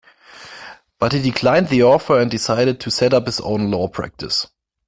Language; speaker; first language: English; non-native, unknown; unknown